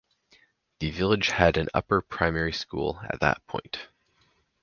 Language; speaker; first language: English; native; English